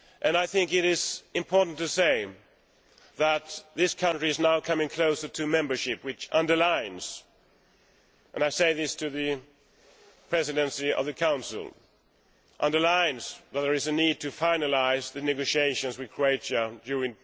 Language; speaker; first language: English; non-native, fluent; Swedish